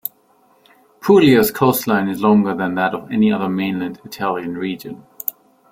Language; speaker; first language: English; non-native, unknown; German